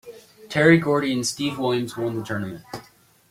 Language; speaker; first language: English; native; English